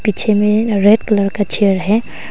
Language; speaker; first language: Hindi; non-native, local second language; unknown